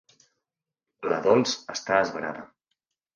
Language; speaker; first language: Catalan; native; Catalan